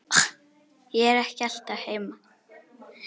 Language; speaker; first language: Icelandic; native; Icelandic